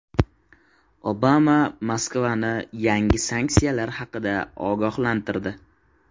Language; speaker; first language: Uzbek; native; Uzbek